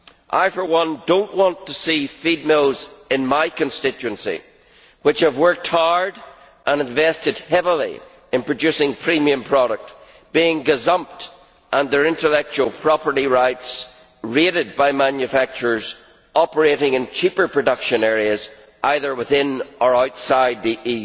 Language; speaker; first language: English; native; English